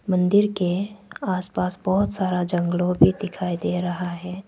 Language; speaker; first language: Hindi; non-native, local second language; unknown